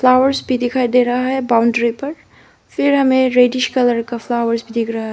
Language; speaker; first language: Hindi; non-native, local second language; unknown